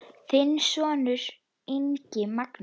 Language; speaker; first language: Icelandic; native; Icelandic